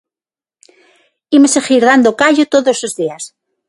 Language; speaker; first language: Galician; non-native, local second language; Spanish